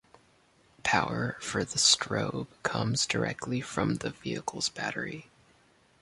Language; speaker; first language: English; native; English